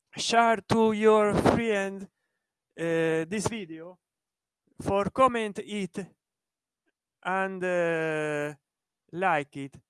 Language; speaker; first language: English; non-native, learner; Italian